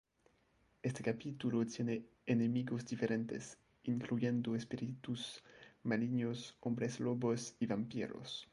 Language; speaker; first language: Spanish; non-native, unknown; French